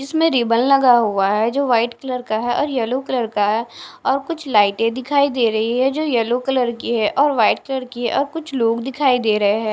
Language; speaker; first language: Hindi; non-native, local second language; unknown